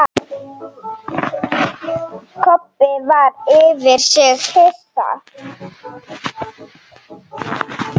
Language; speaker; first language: Icelandic; non-native, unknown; Slovenian